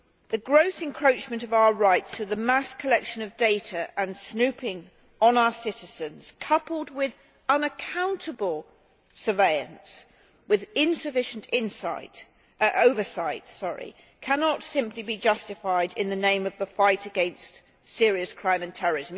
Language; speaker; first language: English; native; English